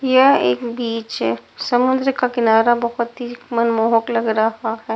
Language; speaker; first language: Hindi; non-native, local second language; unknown